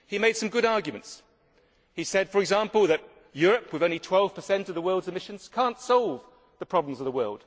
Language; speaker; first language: English; native; English